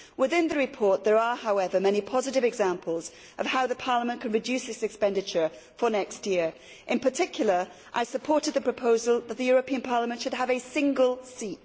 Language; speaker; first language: English; native; English